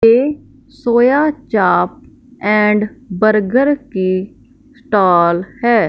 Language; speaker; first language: Hindi; non-native, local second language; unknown